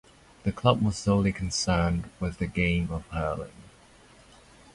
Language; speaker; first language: English; non-native, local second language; Cantonese